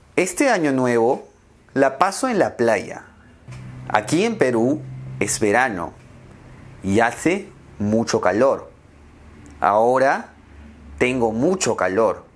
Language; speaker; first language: Spanish; native; Spanish